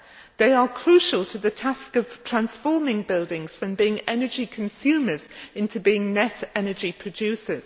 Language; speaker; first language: English; native; English